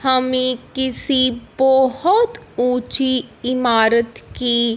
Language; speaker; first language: Hindi; non-native, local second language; Punjabi